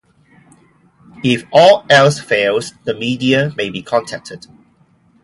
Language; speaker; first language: English; non-native, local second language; Cantonese